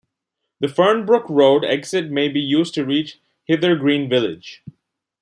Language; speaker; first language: English; non-native, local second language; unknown